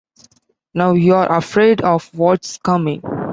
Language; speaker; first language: English; non-native, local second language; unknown